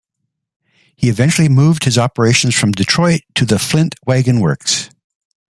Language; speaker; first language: English; native; English